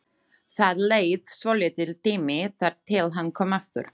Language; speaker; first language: Icelandic; non-native, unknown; Slovak